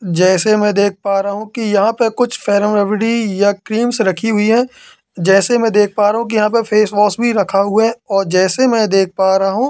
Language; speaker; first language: Hindi; native; Hindi